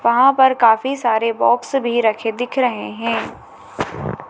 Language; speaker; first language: Hindi; native; Hindi